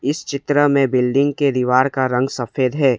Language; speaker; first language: Hindi; non-native, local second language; Assamese